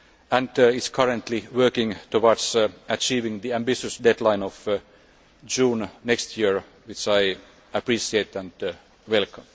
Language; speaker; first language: English; non-native, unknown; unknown